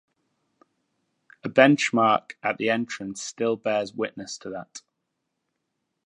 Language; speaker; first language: English; native; English